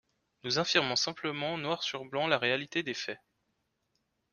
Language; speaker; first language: French; native; French